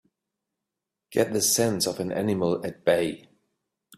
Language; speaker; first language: English; native; English